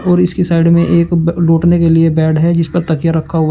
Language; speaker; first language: Hindi; native; Hindi